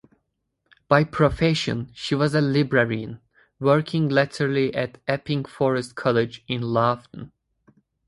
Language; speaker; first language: English; native; English